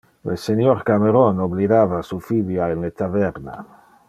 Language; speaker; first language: Interlingua; non-native, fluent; Dutch